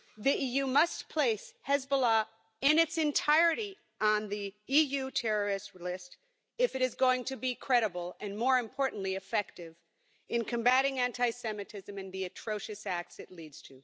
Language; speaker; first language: English; non-native, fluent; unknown